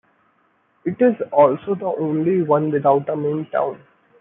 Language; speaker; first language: English; non-native, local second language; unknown